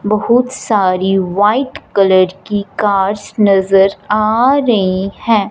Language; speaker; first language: Hindi; non-native, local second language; Punjabi